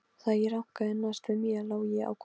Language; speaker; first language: Icelandic; non-native, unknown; Polish